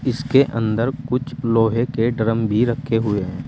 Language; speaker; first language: Hindi; native; Hindi